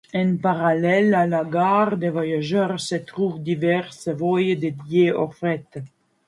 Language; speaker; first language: French; non-native, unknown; Latvian